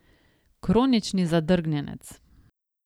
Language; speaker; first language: Slovenian; native; Slovenian